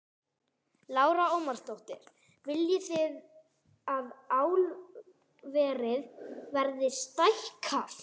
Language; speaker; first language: Icelandic; non-native, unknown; English